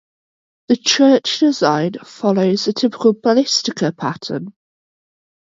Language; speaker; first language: English; native; English